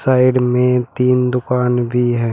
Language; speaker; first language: Hindi; native; Hindi